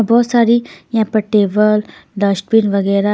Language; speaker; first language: Hindi; non-native, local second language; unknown